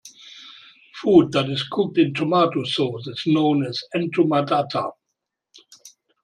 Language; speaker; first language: English; non-native, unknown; German